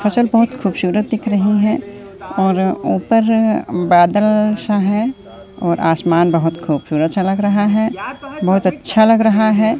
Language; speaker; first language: Hindi; native; Hindi